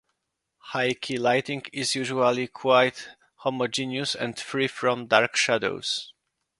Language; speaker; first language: English; non-native, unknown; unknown